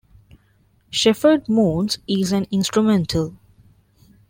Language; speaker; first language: English; non-native, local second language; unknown